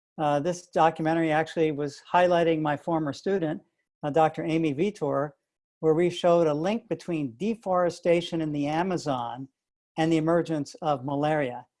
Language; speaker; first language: English; native; English